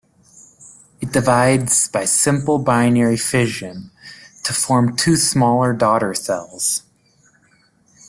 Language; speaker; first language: English; native; English